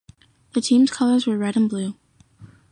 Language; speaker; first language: English; native; English